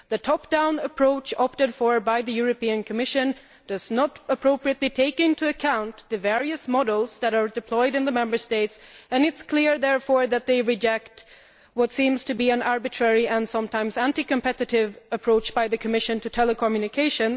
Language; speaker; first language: English; non-native, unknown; Swedish